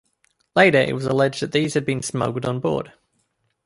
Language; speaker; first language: English; native; English